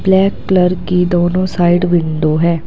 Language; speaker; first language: Hindi; native; Hindi